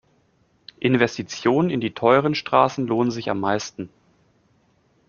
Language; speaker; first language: German; native; German